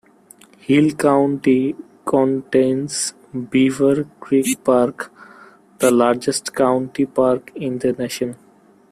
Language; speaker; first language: English; non-native, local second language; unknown